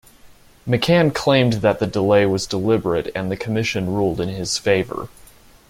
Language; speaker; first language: English; native; English